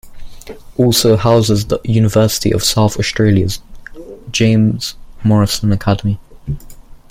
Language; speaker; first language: English; native; English